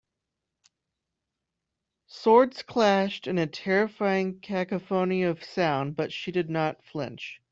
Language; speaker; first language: English; native; English